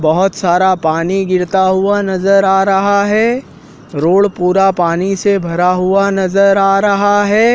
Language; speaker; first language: Hindi; native; Hindi